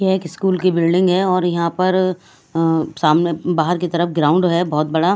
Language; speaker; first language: Hindi; native; Hindi